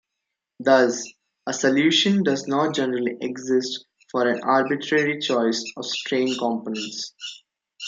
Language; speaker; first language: English; non-native, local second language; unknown